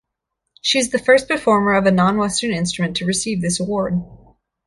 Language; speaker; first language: English; native; English